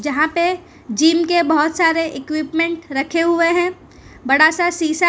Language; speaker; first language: Hindi; non-native, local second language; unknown